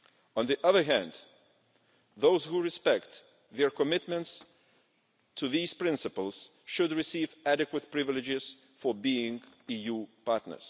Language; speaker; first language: English; non-native, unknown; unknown